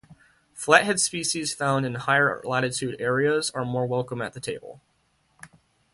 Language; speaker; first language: English; native; English